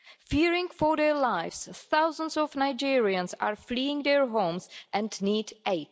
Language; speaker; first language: English; non-native, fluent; Czech